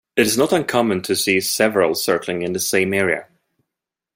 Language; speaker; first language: English; non-native, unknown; Swedish